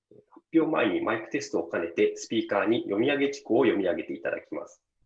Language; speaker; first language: Japanese; native; Japanese